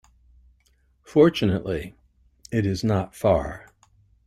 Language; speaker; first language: English; native; English